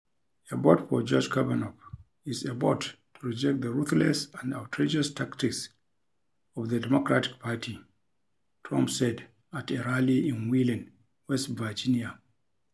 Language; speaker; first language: English; non-native, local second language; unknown